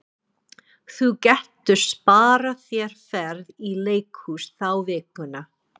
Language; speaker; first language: Icelandic; non-native, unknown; English